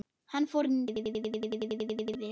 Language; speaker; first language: Icelandic; non-native, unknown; German